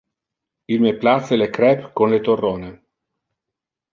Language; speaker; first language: Interlingua; non-native, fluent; Italian